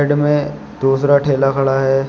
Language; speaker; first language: Hindi; native; Hindi